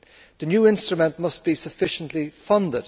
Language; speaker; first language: English; native; English